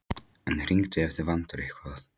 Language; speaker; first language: Icelandic; non-native, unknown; Polish